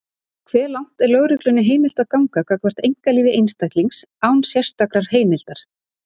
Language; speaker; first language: Icelandic; native; Icelandic